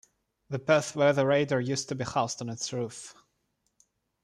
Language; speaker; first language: English; non-native, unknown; Russian